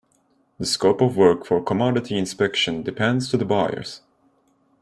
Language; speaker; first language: English; non-native, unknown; Turkish